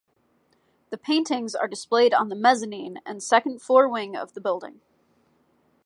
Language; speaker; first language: English; native; English